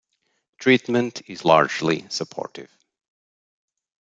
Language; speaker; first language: English; non-native, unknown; Portuguese